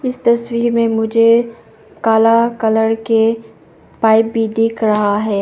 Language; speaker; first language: Hindi; non-native, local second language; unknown